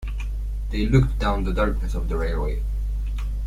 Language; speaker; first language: English; non-native, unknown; Polish